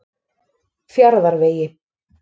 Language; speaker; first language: Icelandic; native; Icelandic